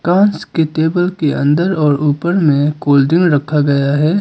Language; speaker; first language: Hindi; non-native, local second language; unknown